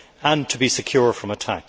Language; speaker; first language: English; native; English